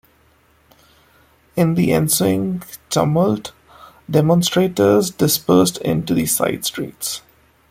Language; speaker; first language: English; non-native, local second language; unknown